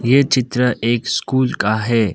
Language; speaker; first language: Hindi; non-native, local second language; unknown